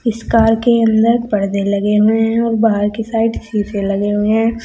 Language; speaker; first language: Hindi; native; Hindi